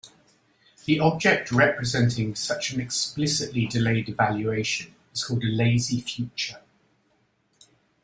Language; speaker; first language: English; native; English